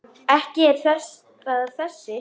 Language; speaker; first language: Icelandic; native; Icelandic